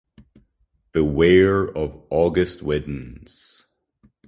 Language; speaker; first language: English; native; English